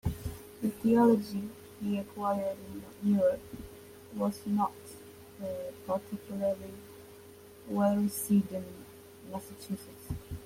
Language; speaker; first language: English; non-native, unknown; Polish